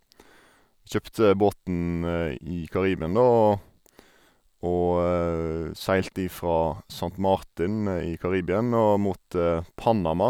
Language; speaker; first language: Norwegian; native; Norwegian